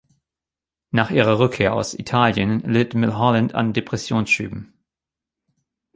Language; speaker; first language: German; native; German